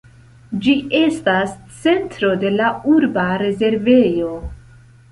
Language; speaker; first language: Esperanto; non-native, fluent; Central Kurdish